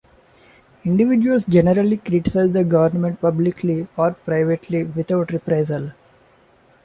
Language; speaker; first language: English; non-native, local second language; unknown